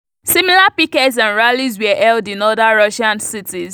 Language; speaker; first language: English; non-native, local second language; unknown